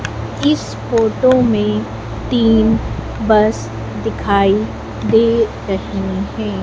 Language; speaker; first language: Hindi; native; Hindi